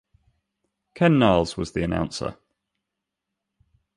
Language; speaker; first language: English; native; English